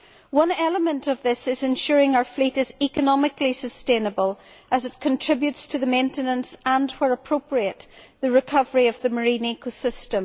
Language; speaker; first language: English; native; English